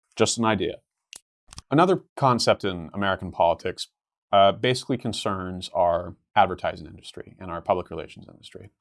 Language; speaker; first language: English; native; English